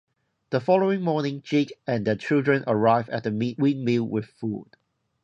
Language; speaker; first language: English; non-native, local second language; Cantonese